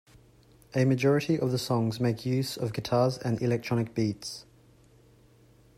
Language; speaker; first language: English; native; English